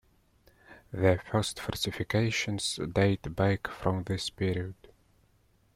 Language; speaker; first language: English; non-native, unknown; Russian